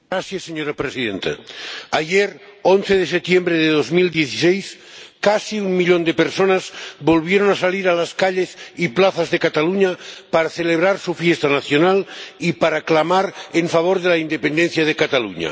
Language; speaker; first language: Spanish; non-native, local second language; Catalan